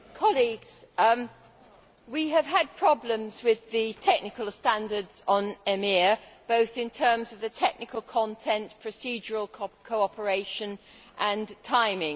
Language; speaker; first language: English; native; English